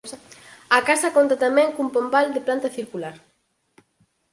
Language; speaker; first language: Galician; native; Galician